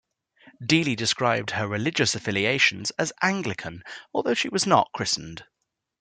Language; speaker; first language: English; native; English